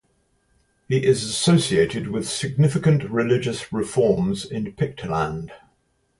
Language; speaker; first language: English; native; English